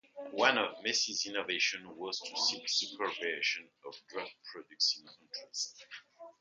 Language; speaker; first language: English; non-native, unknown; French